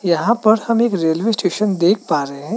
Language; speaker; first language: Hindi; non-native, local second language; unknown